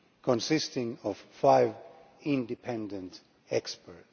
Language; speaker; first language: English; non-native, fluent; Finnish